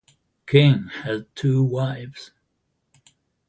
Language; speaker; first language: English; native; English